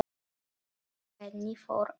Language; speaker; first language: Icelandic; non-native, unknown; Polish